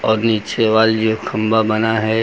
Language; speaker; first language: Hindi; native; Hindi